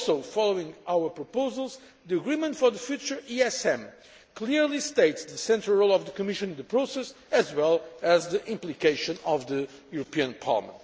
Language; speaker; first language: English; non-native, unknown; Portuguese